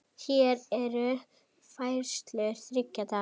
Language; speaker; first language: Icelandic; native; Icelandic